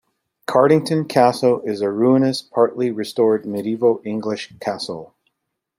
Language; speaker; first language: English; native; English